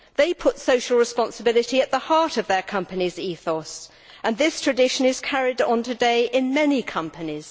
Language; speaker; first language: English; native; English